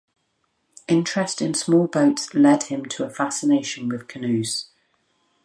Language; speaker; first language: English; native; English